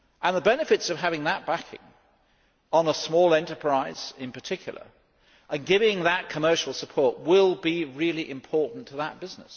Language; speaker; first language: English; native; English